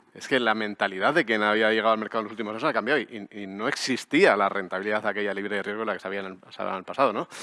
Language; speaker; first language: Spanish; native; Spanish